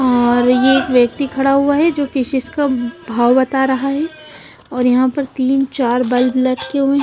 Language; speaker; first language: Hindi; non-native, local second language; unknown